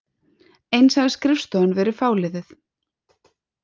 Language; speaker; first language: Icelandic; native; Icelandic